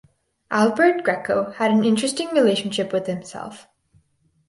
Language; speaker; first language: English; native; English